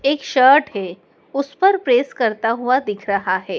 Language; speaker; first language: Hindi; native; Hindi